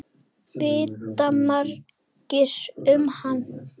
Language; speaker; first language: Icelandic; native; Icelandic